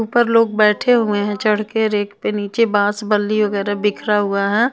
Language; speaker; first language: Hindi; non-native, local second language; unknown